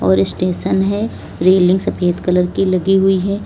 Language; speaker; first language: Hindi; native; Hindi